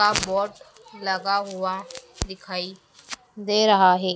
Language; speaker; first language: Hindi; native; Hindi